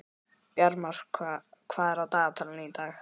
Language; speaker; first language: Icelandic; native; Icelandic